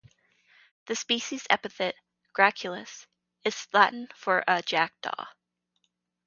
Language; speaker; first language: English; native; English